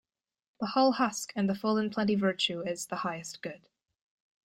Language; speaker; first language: English; native; English